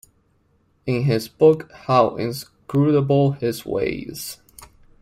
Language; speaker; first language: English; non-native, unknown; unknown